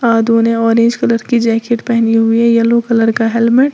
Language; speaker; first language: Hindi; native; Hindi